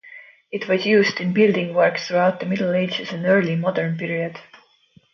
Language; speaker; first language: English; non-native, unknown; Estonian